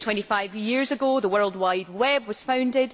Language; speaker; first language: English; native; English